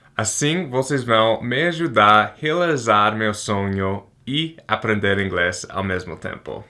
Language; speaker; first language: Portuguese; non-native, fluent; English